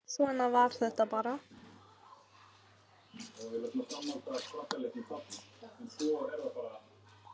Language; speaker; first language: Icelandic; native; Icelandic